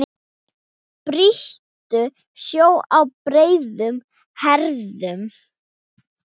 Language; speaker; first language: Icelandic; non-native, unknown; Thai